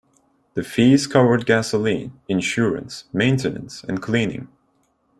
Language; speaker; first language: English; non-native, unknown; Turkish